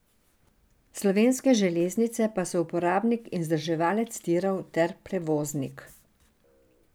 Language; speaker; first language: Slovenian; non-native, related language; Serbian